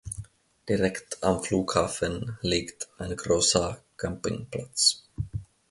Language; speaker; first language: German; non-native, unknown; Finnish